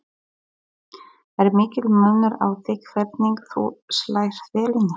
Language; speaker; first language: Icelandic; non-native, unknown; Polish